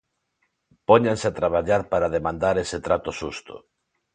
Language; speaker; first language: Galician; non-native, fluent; Spanish